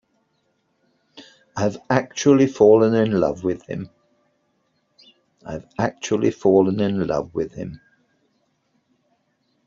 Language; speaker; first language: English; native; English